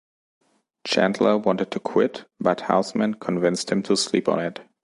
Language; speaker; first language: English; non-native, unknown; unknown